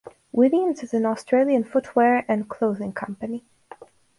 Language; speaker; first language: English; non-native, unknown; Russian